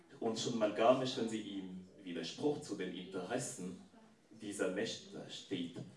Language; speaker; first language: German; non-native, fluent; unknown